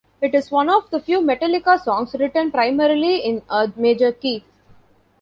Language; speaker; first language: English; non-native, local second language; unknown